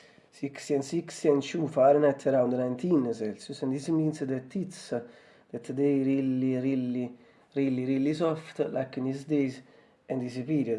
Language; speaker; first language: English; non-native, fluent; Italian